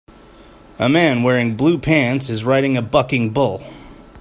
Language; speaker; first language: English; native; English